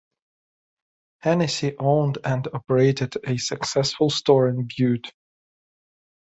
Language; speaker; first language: English; native; English